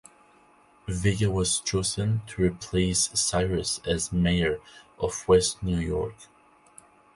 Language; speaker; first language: English; non-native, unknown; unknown